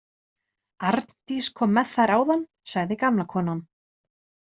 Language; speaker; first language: Icelandic; native; Icelandic